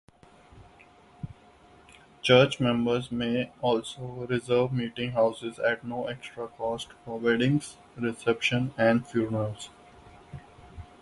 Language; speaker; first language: English; non-native, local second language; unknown